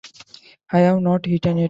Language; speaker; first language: English; non-native, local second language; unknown